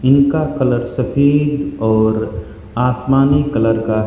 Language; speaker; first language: Hindi; native; Hindi